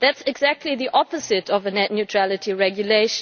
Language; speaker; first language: English; non-native, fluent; German